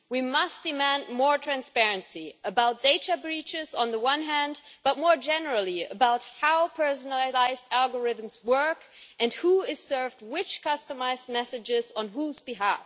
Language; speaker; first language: English; non-native, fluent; German